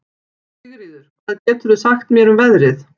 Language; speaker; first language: Icelandic; native; Icelandic